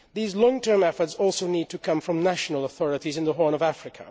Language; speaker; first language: English; non-native, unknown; Dutch